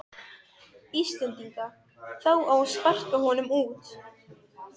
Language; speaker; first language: Icelandic; non-native, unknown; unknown